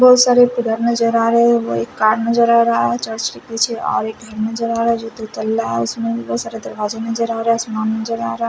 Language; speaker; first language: Hindi; non-native, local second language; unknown